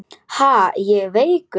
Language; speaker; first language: Icelandic; non-native, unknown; Polish